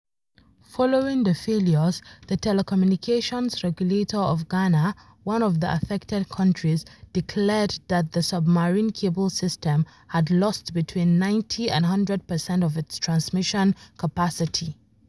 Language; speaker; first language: English; non-native, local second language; Hausa